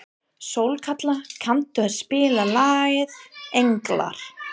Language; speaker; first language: Icelandic; non-native, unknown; English